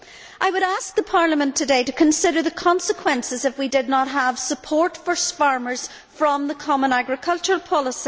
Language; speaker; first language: English; native; English